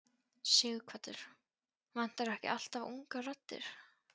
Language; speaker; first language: Icelandic; non-native, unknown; Polish